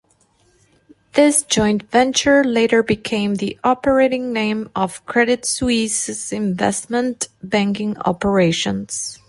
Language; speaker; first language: English; non-native, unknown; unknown